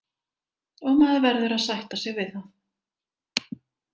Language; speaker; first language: Icelandic; native; Icelandic